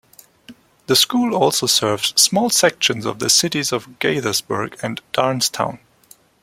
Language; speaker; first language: English; non-native, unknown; German